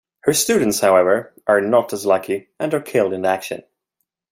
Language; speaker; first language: English; non-native, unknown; Swedish